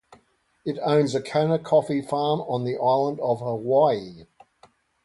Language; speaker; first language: English; native; English